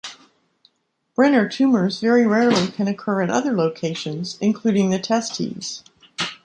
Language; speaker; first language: English; native; English